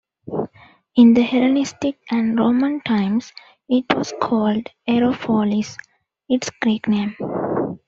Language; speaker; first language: English; non-native, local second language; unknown